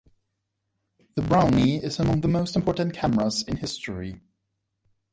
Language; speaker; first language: English; non-native, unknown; German